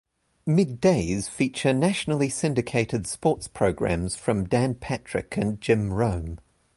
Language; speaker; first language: English; native; English